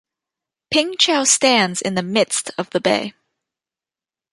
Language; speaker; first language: English; native; English